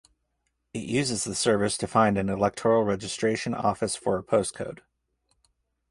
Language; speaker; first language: English; native; English